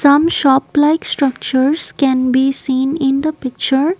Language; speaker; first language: English; non-native, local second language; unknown